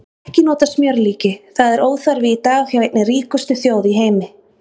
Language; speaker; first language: Icelandic; native; Icelandic